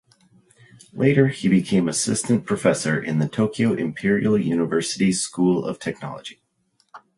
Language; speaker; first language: English; native; English